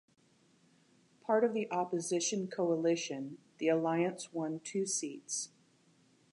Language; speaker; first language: English; native; English